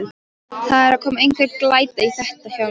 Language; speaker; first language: Icelandic; non-native, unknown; Polish